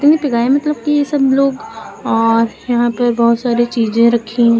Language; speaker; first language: Hindi; native; Hindi